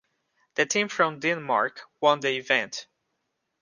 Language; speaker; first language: English; non-native, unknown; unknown